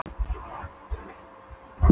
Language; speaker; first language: Icelandic; non-native, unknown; Polish